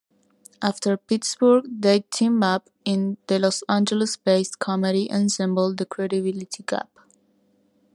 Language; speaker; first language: English; non-native, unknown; Spanish